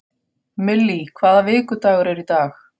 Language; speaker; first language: Icelandic; non-native, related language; Faroese